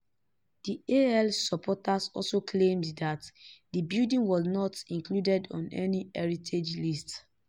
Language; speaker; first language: English; non-native, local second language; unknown